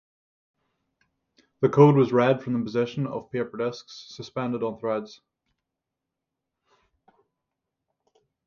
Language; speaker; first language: English; native; English